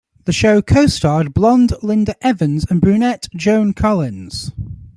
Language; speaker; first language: English; native; English